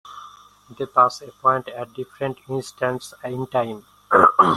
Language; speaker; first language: English; non-native, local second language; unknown